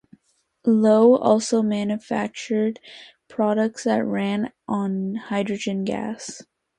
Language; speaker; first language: English; native; English